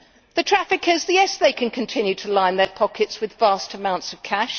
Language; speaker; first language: English; native; English